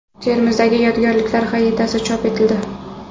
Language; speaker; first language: Uzbek; non-native, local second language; Kara-Kalpak